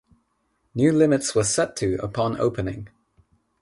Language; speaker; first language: English; non-native, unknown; Nepali